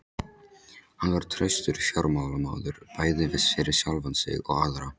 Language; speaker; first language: Icelandic; non-native, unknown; Polish